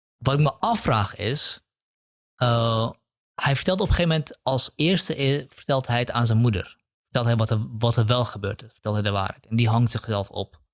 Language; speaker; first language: Dutch; early bilingual, other home language; Kurdish